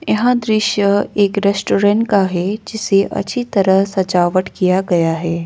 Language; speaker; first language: Hindi; non-native, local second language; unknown